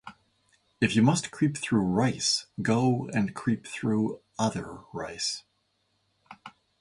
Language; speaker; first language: English; native; English